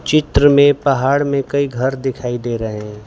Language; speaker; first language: Hindi; non-native, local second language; Gujarati